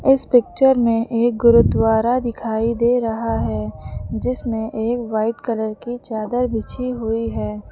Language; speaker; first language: Hindi; native; Hindi